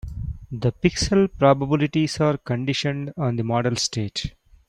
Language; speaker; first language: English; non-native, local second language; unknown